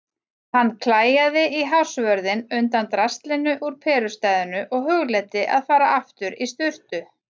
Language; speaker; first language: Icelandic; native; Icelandic